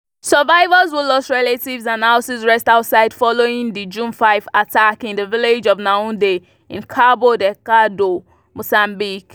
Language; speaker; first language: English; non-native, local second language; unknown